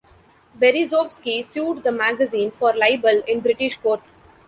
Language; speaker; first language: English; non-native, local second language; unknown